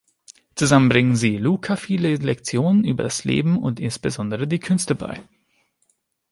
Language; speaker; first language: German; non-native, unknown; Hungarian